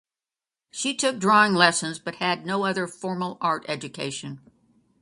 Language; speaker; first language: English; native; English